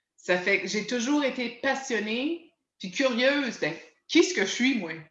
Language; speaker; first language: French; native; French